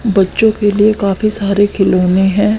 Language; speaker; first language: Hindi; native; Hindi